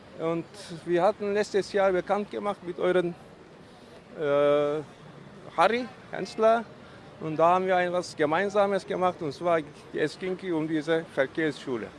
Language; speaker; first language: German; early bilingual, other home language; Turkish